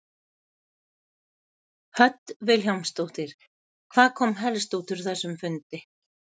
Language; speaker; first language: Icelandic; native; Icelandic